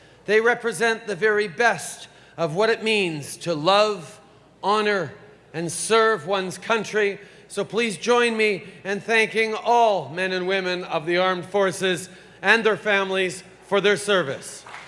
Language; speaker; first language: English; native; English